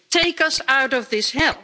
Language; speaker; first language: English; non-native, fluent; Dutch